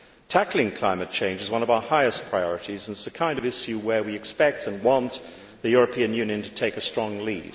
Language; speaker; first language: English; native; English